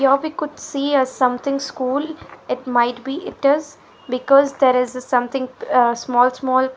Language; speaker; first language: English; non-native, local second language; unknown